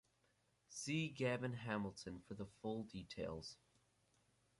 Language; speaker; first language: English; native; English